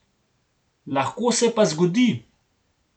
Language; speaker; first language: Slovenian; native; Slovenian